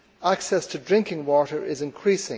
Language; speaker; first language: English; native; English